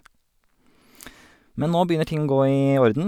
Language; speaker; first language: Norwegian; native; Norwegian